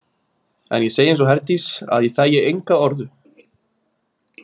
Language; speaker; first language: Icelandic; native; Icelandic